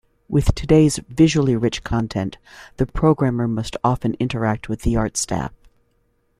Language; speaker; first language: English; native; English